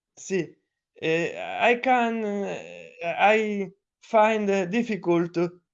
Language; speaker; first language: English; non-native, learner; Italian